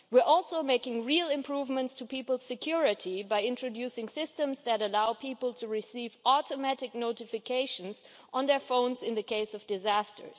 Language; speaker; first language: English; non-native, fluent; German